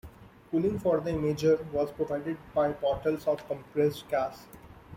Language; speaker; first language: English; non-native, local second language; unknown